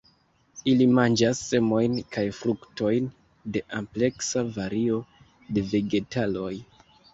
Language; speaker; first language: Esperanto; non-native, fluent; Kinyarwanda